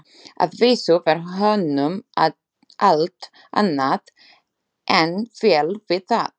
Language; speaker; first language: Icelandic; non-native, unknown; Slovak